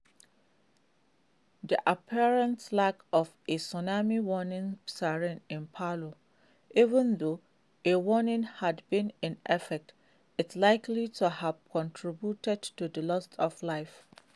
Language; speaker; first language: English; non-native, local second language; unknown